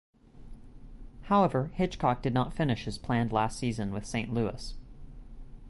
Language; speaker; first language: English; native; English